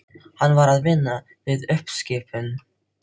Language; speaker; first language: Icelandic; non-native, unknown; Filipino